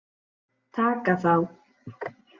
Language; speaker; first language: Icelandic; native; Icelandic